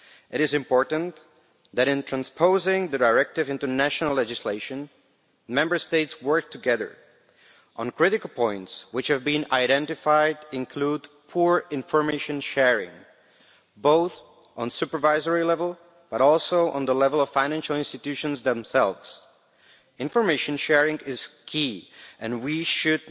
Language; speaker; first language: English; non-native, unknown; Czech